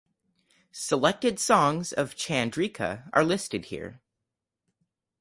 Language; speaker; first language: English; native; English